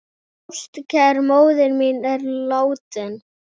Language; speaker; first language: Icelandic; native; Icelandic